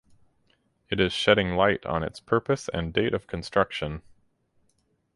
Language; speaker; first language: English; native; English